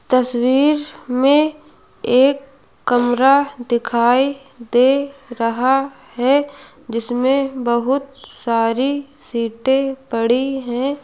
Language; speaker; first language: Hindi; native; Hindi